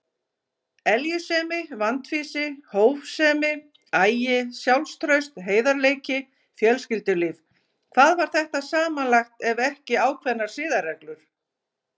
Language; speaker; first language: Icelandic; native; Icelandic